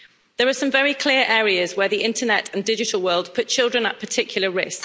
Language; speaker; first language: English; native; English